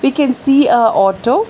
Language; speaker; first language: English; non-native, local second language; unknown